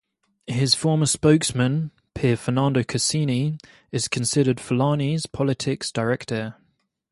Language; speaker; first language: English; native; English